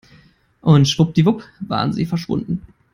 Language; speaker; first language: English; non-native, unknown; German